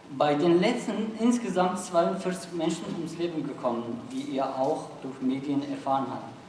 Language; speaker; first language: German; non-native, fluent; Turkish